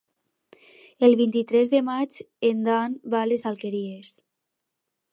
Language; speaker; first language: Catalan; non-native, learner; Spanish